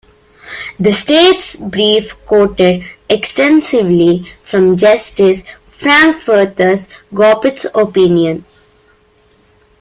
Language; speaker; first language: English; non-native, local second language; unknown